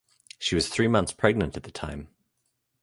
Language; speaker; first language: English; native; English